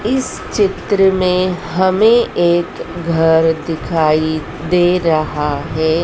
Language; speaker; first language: Hindi; native; Hindi